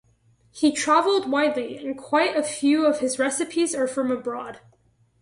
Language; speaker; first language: English; native; English